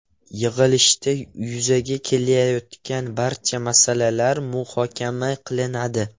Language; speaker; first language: Uzbek; non-native, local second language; Russian